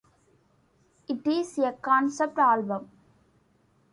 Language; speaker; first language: English; non-native, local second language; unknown